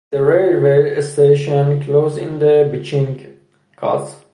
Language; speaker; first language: English; non-native, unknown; Persian